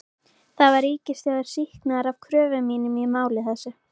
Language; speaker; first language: Icelandic; native; Icelandic